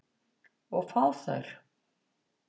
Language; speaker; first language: Icelandic; native; Icelandic